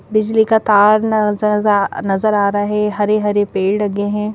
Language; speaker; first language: Hindi; native; Hindi